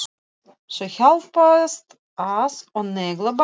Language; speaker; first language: Icelandic; non-native, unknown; Russian